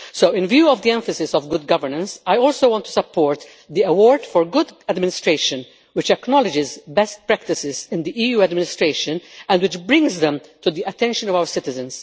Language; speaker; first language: English; non-native, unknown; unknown